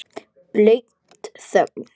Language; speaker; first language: Icelandic; non-native, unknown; Polish